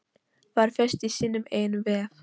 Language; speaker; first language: Icelandic; non-native, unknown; Polish